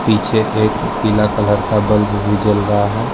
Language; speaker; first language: Hindi; non-native, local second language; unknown